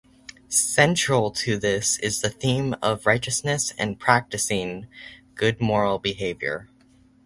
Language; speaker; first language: English; native; English